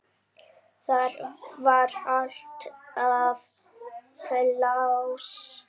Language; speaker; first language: Icelandic; native; Icelandic